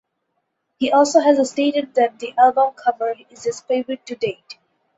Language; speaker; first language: English; non-native, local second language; Bangla